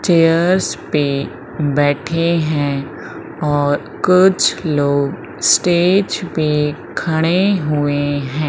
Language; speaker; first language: Hindi; native; Hindi